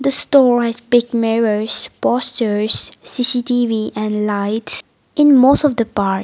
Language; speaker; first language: English; non-native, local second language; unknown